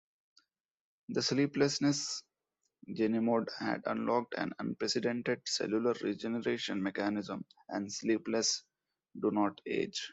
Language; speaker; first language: English; non-native, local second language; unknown